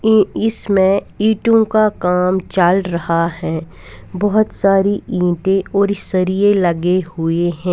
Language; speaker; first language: Hindi; non-native, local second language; Punjabi